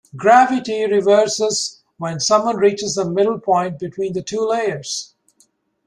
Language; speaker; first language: English; native; English